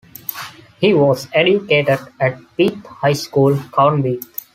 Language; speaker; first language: English; non-native, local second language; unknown